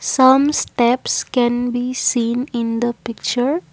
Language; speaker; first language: English; non-native, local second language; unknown